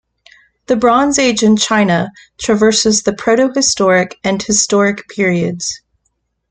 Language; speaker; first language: English; native; English